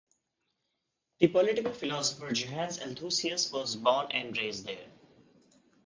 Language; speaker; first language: English; non-native, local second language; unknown